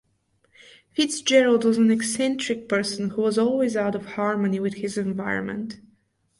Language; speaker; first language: English; non-native, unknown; Bulgarian